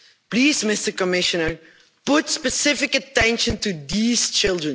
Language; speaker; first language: English; non-native, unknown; Dutch